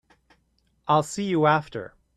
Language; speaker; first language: English; native; English